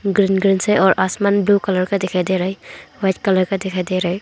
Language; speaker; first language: Hindi; non-native, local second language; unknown